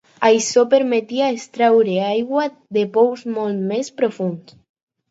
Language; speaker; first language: Catalan; non-native, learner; Spanish